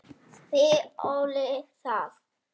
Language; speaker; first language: Icelandic; non-native, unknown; Polish